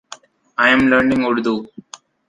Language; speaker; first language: English; non-native, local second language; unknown